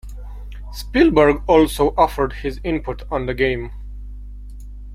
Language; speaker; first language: English; non-native, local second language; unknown